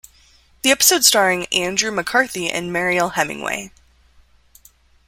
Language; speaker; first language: English; native; English